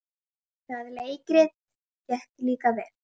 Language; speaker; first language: Icelandic; native; Icelandic